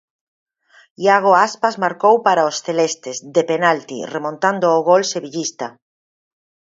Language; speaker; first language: Galician; native; Galician